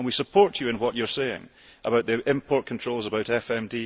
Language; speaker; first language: English; early bilingual, heritage; English